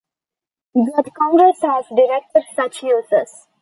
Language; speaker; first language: English; non-native, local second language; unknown